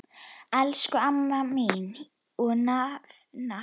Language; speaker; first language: Icelandic; native; Icelandic